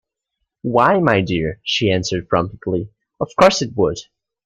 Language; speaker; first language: English; native; English